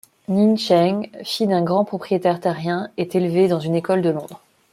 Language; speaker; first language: French; non-native, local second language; Malagasy